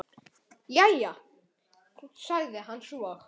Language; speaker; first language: Icelandic; native; Icelandic